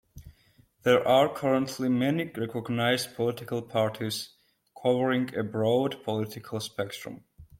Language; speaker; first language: English; non-native, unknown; Georgian